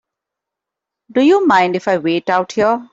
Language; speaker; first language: English; non-native, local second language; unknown